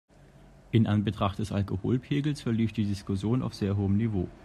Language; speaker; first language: German; native; German